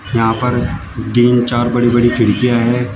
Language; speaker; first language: Hindi; native; Hindi